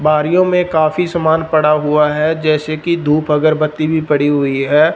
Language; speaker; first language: Hindi; non-native, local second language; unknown